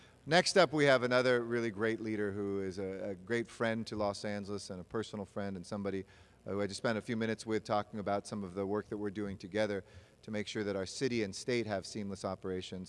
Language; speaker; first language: English; native; English